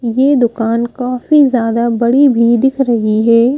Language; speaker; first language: Hindi; native; Hindi